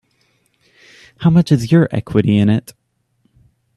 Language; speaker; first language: English; native; English